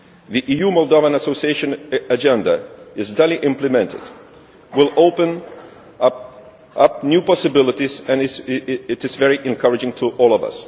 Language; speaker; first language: English; non-native, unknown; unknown